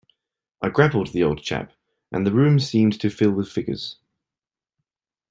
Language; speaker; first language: English; native; English